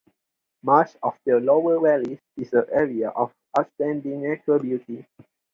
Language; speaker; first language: English; non-native, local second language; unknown